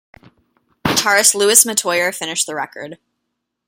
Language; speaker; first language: English; native; English